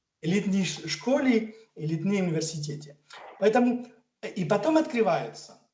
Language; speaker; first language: Russian; non-native, fluent; French